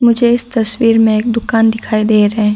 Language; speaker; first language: Hindi; non-native, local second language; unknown